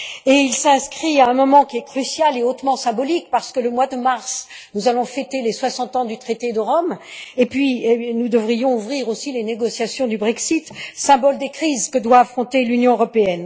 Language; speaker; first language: French; native; French